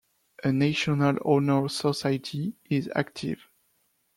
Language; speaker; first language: English; non-native, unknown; French